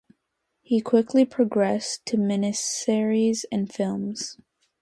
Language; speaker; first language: English; native; English